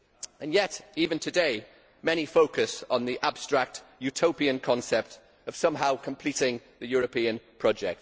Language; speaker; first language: English; native; English